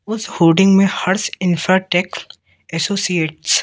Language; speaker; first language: Hindi; native; Hindi